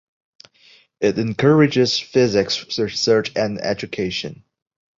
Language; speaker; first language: English; non-native, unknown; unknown